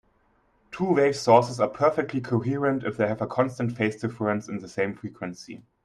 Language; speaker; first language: English; non-native, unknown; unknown